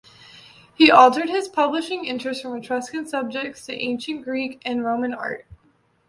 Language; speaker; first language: English; native; English